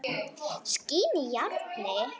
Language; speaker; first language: Icelandic; native; Icelandic